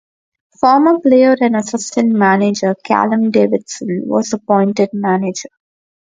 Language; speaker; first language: English; non-native, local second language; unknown